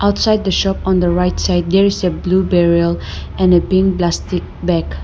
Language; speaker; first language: English; non-native, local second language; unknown